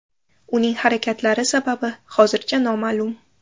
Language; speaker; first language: Uzbek; native; Uzbek